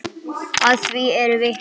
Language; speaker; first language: Icelandic; non-native, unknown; English